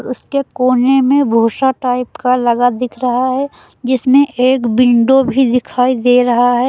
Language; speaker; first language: Hindi; native; Hindi